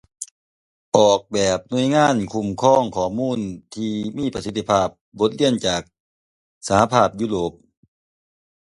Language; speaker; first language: Thai; non-native, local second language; Northeastern Thai